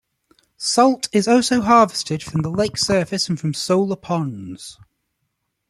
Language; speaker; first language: English; native; English